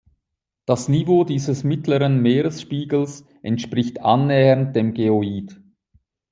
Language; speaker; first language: German; native; German